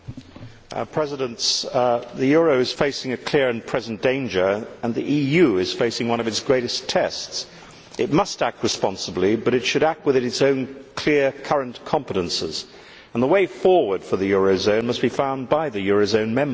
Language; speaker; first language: English; native; English